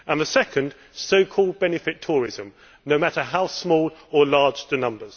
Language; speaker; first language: English; native; English